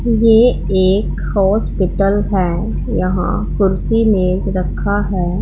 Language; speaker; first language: Hindi; non-native, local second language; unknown